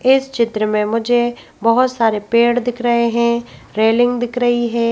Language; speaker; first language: Hindi; native; Hindi